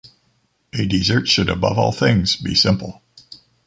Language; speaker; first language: English; native; English